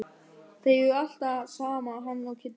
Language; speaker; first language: Icelandic; non-native, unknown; German